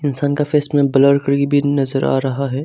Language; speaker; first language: Hindi; non-native, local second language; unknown